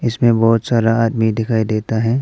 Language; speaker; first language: Hindi; non-native, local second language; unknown